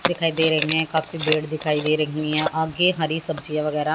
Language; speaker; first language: Hindi; native; Hindi